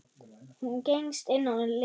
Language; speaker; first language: Icelandic; non-native, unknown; German